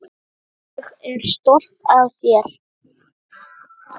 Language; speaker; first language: Icelandic; native; Icelandic